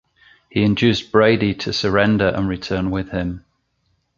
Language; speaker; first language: English; native; English